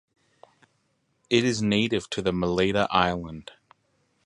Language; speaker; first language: English; native; English